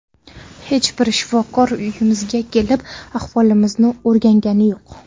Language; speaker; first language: Uzbek; non-native, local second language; Kara-Kalpak